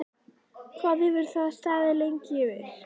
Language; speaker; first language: Icelandic; native; Icelandic